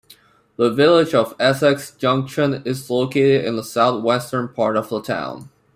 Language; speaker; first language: English; non-native, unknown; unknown